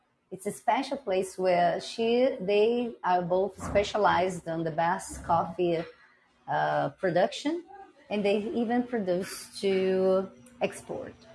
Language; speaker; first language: English; non-native, fluent; Portuguese